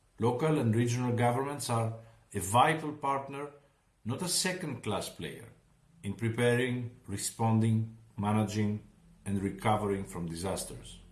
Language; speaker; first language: English; non-native, fluent; Greek